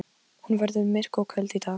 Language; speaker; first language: Icelandic; non-native, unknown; Polish